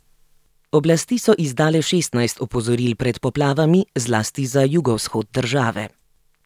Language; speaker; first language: Slovenian; native; Slovenian